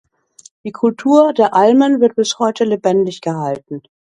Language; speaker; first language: German; native; German